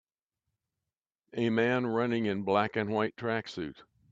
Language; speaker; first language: English; native; English